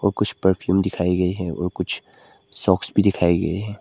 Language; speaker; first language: Hindi; non-native, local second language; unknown